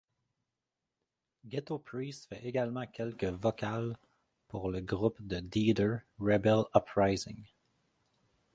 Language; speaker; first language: French; native; French